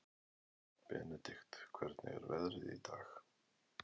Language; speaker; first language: Icelandic; native; Icelandic